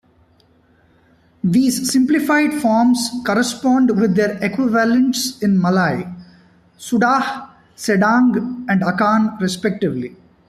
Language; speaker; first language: English; non-native, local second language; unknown